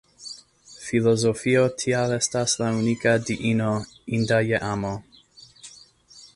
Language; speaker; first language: Esperanto; non-native, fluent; English